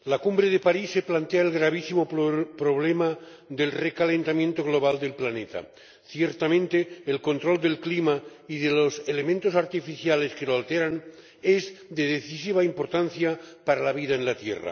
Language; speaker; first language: Spanish; non-native, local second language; Catalan